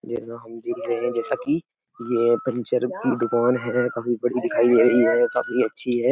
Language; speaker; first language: Hindi; native; Hindi